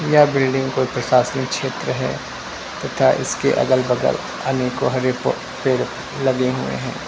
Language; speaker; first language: Hindi; native; Hindi